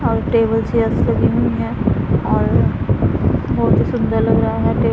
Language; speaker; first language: Hindi; non-native, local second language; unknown